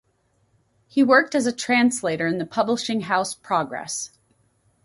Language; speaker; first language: English; native; English